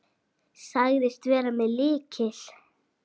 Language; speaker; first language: Icelandic; native; Icelandic